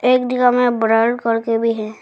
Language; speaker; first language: Hindi; non-native, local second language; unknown